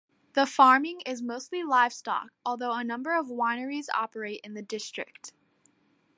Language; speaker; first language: English; native; English